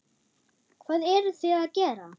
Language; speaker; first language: Icelandic; non-native, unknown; German